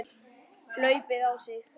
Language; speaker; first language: Icelandic; native; Icelandic